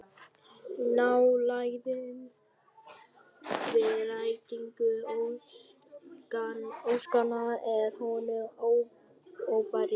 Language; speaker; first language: Icelandic; non-native, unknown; Vietnamese